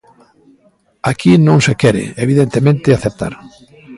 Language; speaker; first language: Galician; native; Galician